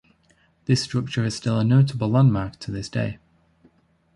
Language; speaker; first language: English; native; English